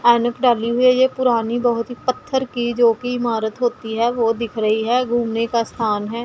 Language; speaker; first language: Hindi; non-native, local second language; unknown